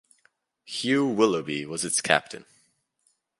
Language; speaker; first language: English; native; English